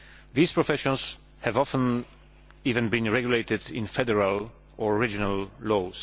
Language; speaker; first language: English; non-native, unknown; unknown